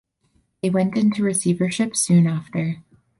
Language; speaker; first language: English; native; English